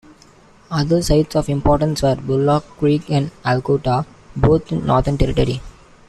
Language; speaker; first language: English; non-native, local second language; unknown